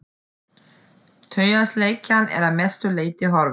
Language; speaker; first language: Icelandic; non-native, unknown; German